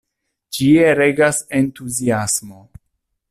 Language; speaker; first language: Esperanto; non-native, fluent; Italian